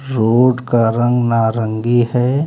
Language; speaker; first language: Hindi; native; Hindi